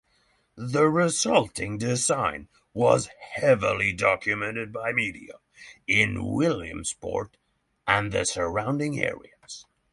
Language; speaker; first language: English; non-native, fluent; Norwegian